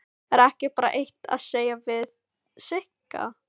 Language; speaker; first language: Icelandic; non-native, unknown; Filipino